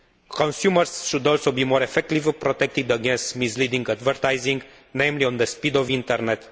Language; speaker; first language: English; non-native, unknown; Romanian